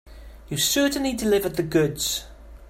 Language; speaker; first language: English; native; English